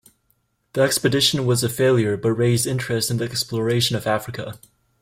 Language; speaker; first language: English; native; English